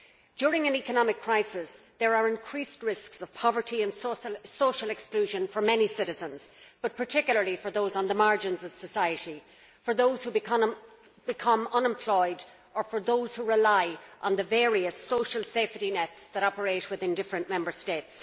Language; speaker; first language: English; native; English